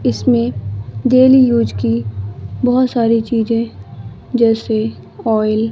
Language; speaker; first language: Hindi; native; Hindi